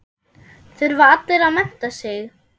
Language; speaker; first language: Icelandic; non-native, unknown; German